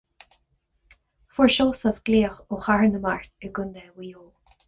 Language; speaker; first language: Irish; non-native, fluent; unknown